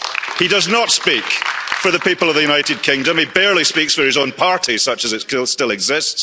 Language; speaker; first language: English; early bilingual, heritage; English